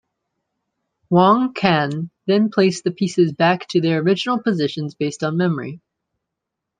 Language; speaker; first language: English; native; English